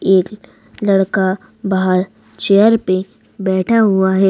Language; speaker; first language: Hindi; native; Hindi